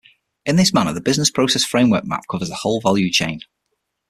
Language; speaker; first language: English; native; English